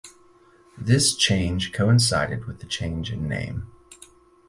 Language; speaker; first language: English; native; English